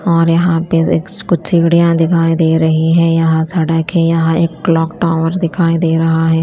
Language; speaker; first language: Hindi; non-native, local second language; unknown